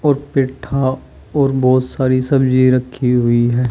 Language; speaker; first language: Hindi; native; Hindi